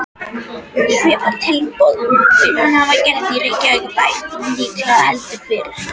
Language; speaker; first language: Icelandic; non-native, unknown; French